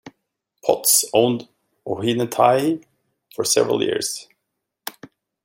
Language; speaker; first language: English; native; English